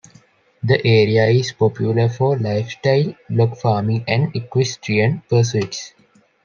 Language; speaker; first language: English; non-native, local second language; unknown